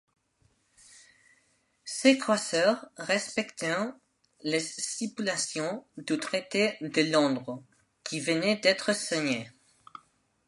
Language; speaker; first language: French; non-native, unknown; Spanish